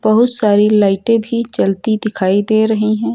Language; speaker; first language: Hindi; native; Hindi